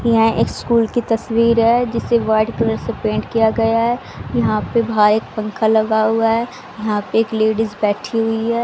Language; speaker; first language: Hindi; native; Hindi